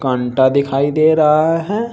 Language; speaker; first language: Hindi; native; Hindi